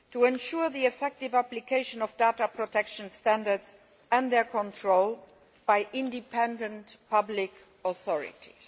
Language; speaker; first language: English; non-native, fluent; Luxembourgish